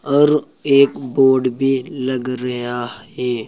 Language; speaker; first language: Hindi; native; Hindi